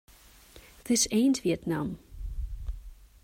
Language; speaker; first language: English; non-native, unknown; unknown